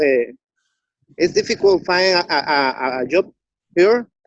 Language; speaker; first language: English; non-native, learner; Spanish